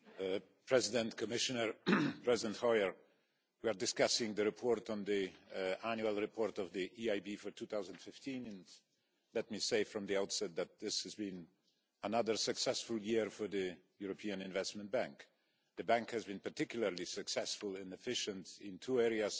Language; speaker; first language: English; non-native, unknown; Polish